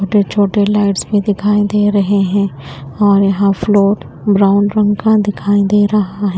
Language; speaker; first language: Hindi; native; Hindi